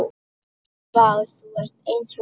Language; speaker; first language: Icelandic; non-native, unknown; Polish